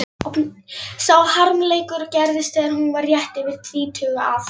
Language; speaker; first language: Icelandic; non-native, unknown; Polish